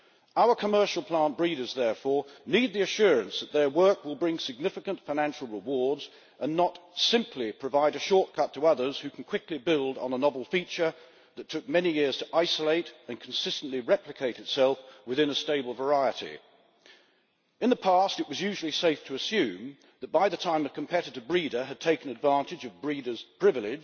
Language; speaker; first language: English; native; English